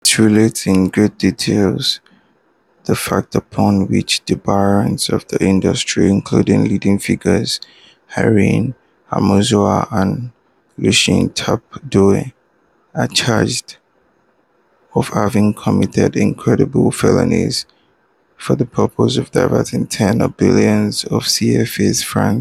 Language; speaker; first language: English; non-native, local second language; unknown